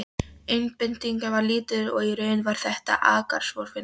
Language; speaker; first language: Icelandic; non-native, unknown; Polish